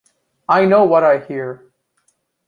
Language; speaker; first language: English; native; English